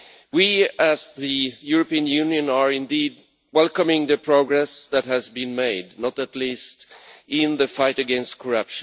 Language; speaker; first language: English; non-native, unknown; Swedish